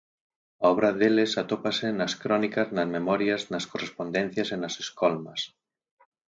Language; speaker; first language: Galician; native; Galician